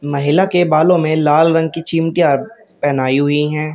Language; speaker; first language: Hindi; native; Hindi